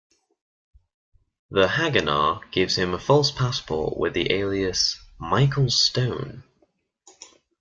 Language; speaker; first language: English; native; English